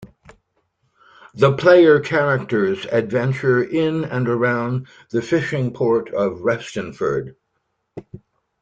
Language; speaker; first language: English; native; English